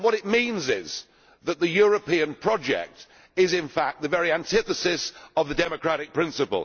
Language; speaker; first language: English; native; English